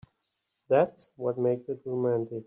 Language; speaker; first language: English; native; English